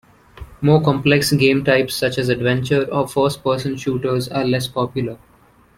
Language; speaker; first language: English; non-native, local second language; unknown